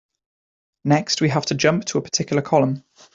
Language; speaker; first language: English; native; English